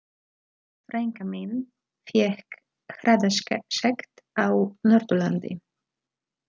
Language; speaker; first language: Icelandic; non-native, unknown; Polish